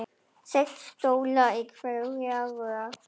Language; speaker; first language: Icelandic; non-native, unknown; German